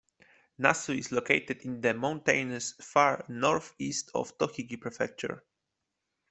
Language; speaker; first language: English; non-native, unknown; Polish